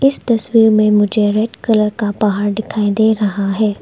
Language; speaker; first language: Hindi; non-native, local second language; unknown